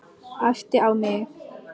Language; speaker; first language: Icelandic; non-native, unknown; Polish